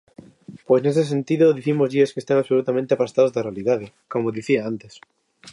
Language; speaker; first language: Galician; native; Galician